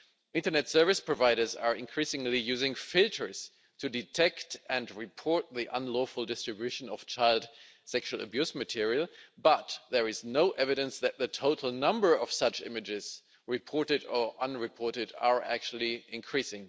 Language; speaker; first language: English; non-native, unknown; German